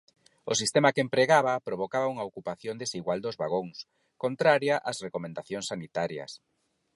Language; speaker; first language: Galician; non-native, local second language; Spanish